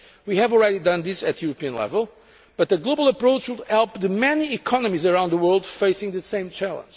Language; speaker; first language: English; non-native, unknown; Portuguese